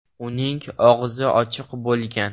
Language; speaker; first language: Uzbek; non-native, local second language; Russian